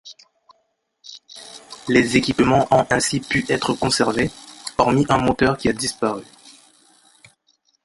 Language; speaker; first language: French; non-native, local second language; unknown